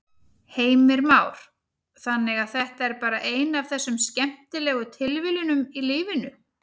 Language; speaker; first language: Icelandic; native; Icelandic